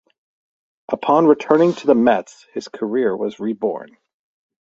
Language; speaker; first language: English; native; English